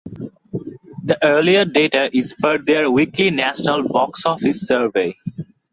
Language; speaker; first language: English; non-native, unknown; Bangla